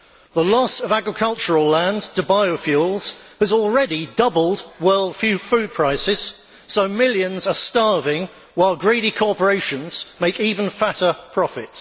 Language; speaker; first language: English; native; English